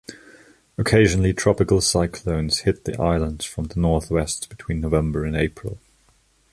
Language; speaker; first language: English; non-native, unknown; German